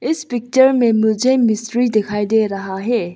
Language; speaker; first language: Hindi; non-native, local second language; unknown